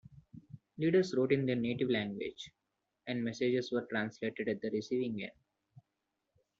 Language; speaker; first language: English; non-native, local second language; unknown